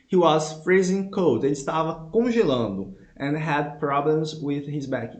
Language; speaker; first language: English; non-native, fluent; Portuguese